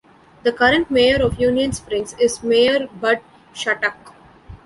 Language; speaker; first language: English; non-native, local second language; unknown